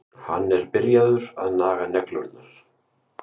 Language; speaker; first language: Icelandic; native; Icelandic